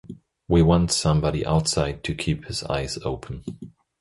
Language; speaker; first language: English; non-native, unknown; German